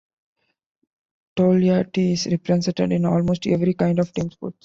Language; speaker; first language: English; non-native, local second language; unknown